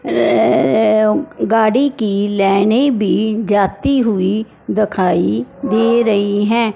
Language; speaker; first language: Hindi; non-native, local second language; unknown